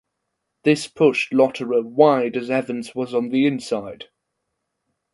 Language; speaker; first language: English; non-native, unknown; German